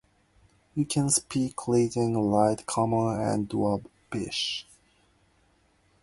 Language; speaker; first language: English; non-native, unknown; Japanese